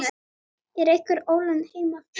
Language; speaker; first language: Icelandic; native; Icelandic